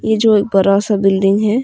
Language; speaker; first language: Hindi; early bilingual, other home language; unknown